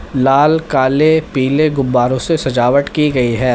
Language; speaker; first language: Hindi; native; Hindi